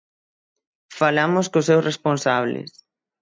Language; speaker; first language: Galician; native; Galician